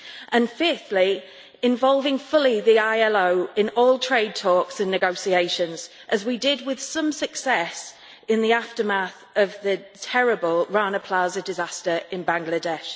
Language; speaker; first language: English; native; English